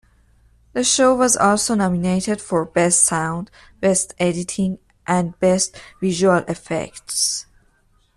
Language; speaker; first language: English; non-native, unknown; Persian